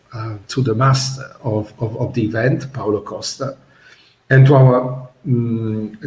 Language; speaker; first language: English; non-native, fluent; Italian